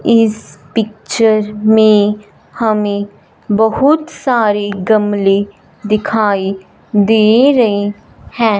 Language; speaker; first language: Hindi; non-native, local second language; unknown